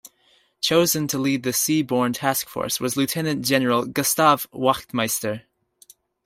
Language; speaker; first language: English; native; English